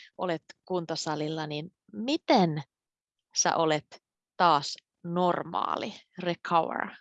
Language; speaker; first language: Finnish; native; Finnish